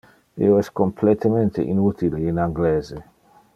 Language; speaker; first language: Interlingua; non-native, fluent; Dutch